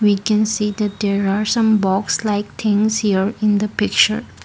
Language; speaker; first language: English; non-native, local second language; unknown